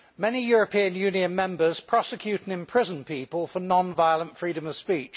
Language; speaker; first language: English; native; English